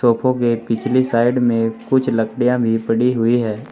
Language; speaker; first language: Hindi; native; Hindi